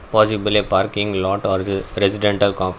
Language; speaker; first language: English; non-native, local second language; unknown